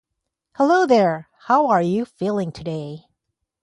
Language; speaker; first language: English; native; English